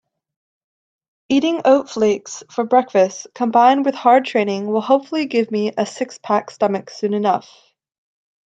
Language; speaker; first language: English; native; English